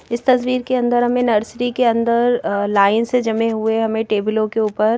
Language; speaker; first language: Hindi; native; Hindi